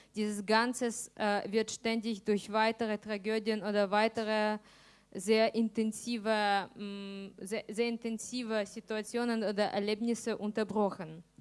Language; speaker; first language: German; non-native, fluent; Ukrainian